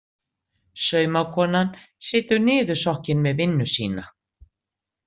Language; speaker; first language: Icelandic; native; Icelandic